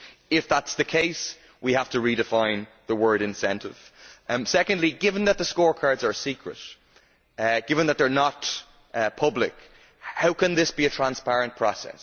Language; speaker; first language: English; native; English